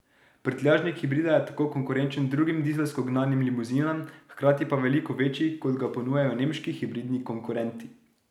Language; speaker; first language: Slovenian; native; Slovenian